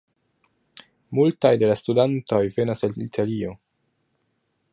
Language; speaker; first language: Esperanto; non-native, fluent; French